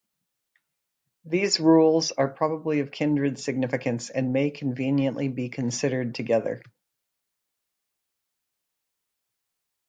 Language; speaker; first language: English; native; English